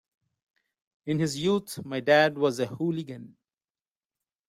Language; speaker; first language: English; non-native, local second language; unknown